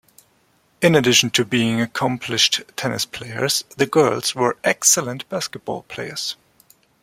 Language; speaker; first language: English; non-native, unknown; German